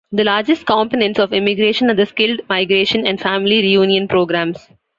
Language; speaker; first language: English; non-native, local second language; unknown